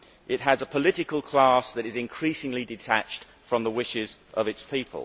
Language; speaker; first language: English; native; English